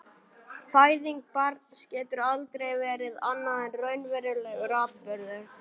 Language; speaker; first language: Icelandic; non-native, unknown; German